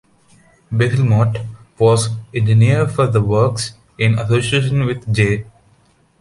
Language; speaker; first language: English; non-native, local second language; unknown